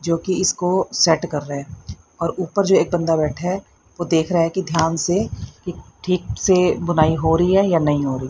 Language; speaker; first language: Hindi; native; Hindi